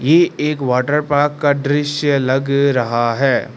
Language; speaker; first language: Hindi; non-native, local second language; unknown